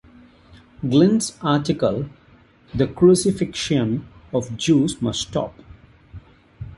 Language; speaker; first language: English; non-native, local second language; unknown